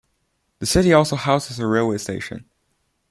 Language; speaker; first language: English; non-native, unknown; Chinese